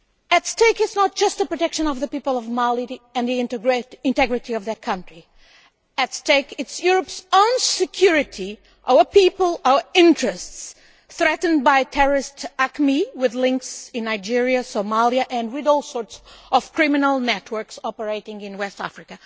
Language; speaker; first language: English; non-native, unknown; Portuguese